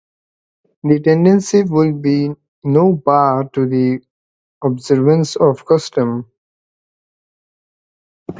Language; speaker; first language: English; non-native, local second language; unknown